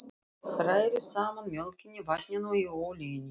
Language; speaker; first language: Icelandic; non-native, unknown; Russian